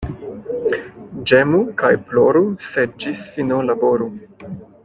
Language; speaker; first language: Esperanto; non-native, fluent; French